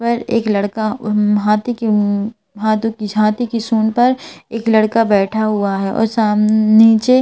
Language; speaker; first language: Hindi; native; Hindi